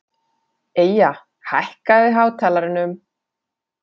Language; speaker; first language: Icelandic; non-native, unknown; Finnish